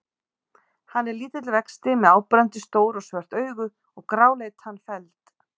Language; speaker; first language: Icelandic; native; Icelandic